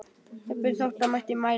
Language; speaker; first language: Icelandic; native; Icelandic